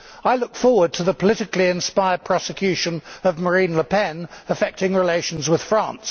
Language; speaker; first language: English; native; English